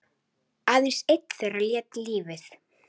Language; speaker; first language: Icelandic; native; Icelandic